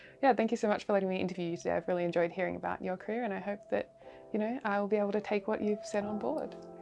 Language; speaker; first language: English; native; English